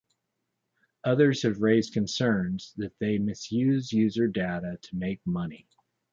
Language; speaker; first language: English; native; English